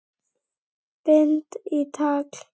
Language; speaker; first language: Icelandic; native; Icelandic